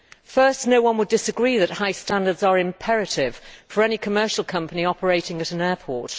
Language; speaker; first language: English; native; English